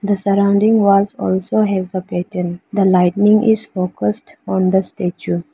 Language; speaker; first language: English; non-native, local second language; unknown